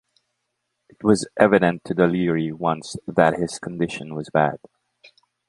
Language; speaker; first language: English; non-native, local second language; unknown